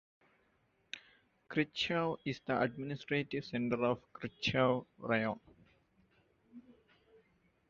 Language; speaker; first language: English; non-native, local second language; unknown